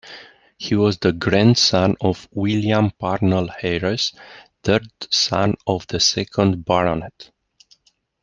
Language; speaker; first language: English; non-native, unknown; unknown